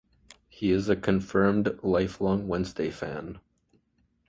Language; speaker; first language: English; native; English